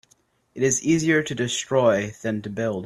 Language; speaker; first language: English; native; English